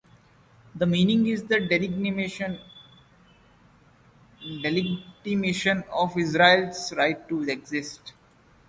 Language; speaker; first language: English; non-native, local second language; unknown